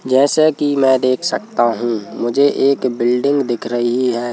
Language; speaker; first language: Hindi; native; Hindi